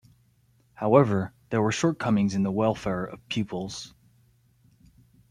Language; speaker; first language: English; native; English